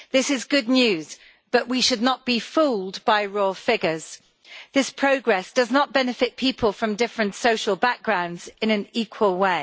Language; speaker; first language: English; native; English